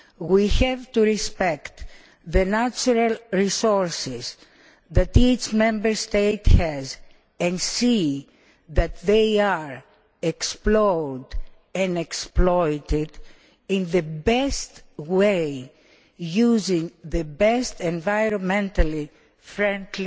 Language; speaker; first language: English; non-native, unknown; Greek